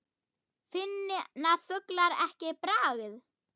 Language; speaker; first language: Icelandic; non-native, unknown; German